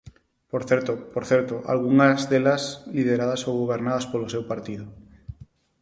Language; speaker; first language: Galician; non-native, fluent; Spanish